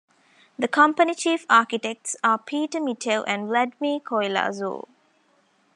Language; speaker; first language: English; non-native, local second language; Tamil